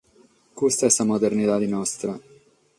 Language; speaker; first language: Sardinian; non-native, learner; Catalan